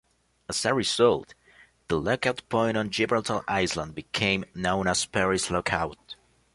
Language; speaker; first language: English; non-native, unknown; Spanish